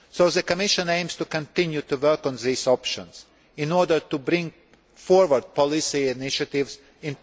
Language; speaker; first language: English; non-native, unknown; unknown